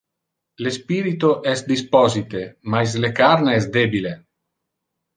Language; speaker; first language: Interlingua; non-native, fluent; Italian